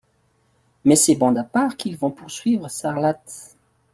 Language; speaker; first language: French; non-native, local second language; Malagasy